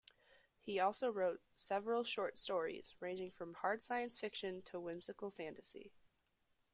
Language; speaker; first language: English; native; English